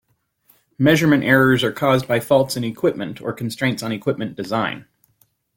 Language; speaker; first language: English; native; English